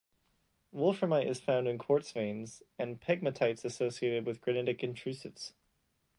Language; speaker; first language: English; native; English